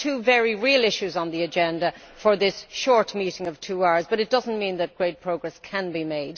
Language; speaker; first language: English; native; English